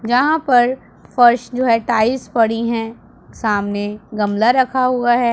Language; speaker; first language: Hindi; non-native, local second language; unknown